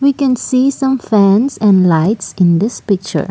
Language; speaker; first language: English; non-native, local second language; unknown